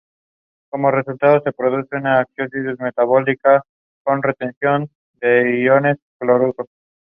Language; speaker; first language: English; non-native, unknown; Spanish